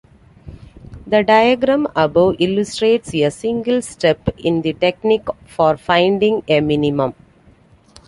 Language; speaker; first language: English; non-native, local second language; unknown